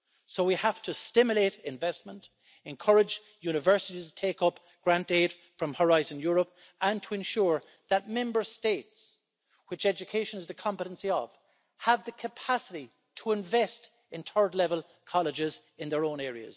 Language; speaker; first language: English; native; English